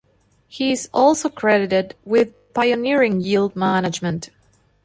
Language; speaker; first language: English; non-native, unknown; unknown